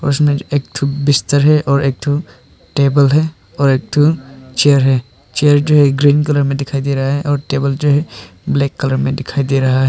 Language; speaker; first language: Hindi; non-native, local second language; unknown